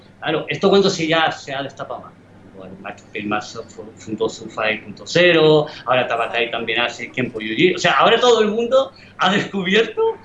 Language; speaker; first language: Spanish; native; Spanish